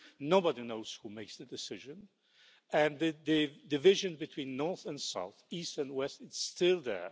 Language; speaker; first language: English; non-native, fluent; Polish